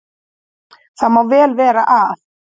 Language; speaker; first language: Icelandic; native; Icelandic